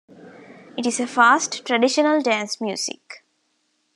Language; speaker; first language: English; non-native, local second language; Tamil